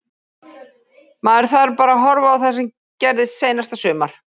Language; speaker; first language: Icelandic; native; Icelandic